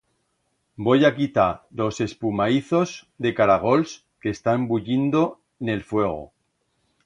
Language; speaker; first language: Aragonese; native; Aragonese